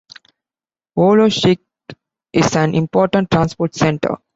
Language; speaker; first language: English; non-native, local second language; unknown